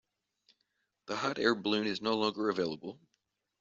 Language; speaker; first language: English; native; English